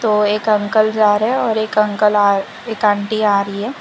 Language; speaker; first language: Hindi; non-native, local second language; Gujarati